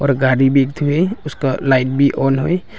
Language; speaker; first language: Hindi; non-native, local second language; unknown